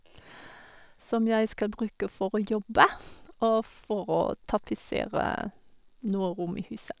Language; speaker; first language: Norwegian; non-native, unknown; German